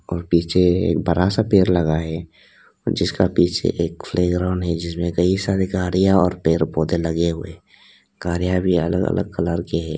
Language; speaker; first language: Hindi; non-native, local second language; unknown